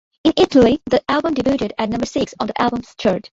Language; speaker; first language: English; non-native, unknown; Bangla